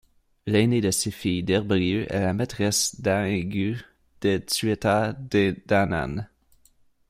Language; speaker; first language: French; native; French